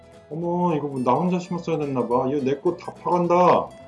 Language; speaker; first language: Korean; native; Korean